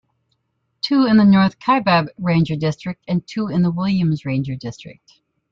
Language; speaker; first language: English; native; English